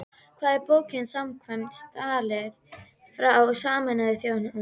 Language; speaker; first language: Icelandic; native; Icelandic